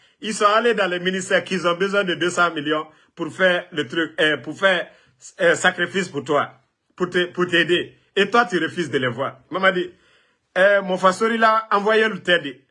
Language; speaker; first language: French; non-native, local second language; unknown